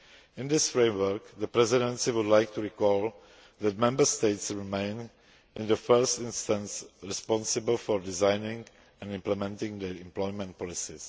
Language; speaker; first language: English; non-native, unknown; Czech